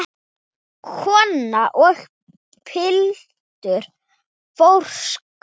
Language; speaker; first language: Icelandic; non-native, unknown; Thai